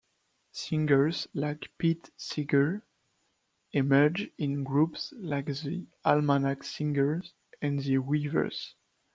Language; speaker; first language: English; non-native, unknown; French